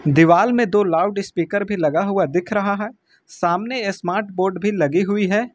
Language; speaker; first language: Hindi; native; Hindi